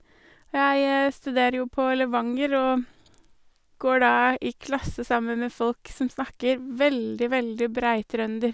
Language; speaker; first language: Norwegian; native; Norwegian